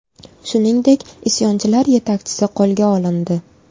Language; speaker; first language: Uzbek; native; Uzbek